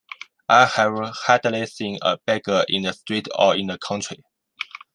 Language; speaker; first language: English; non-native, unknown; Chinese